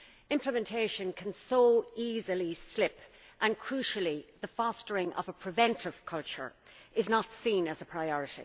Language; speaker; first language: English; native; English